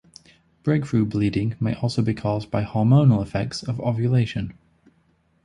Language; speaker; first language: English; native; English